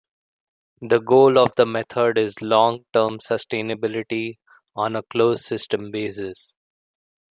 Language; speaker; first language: English; non-native, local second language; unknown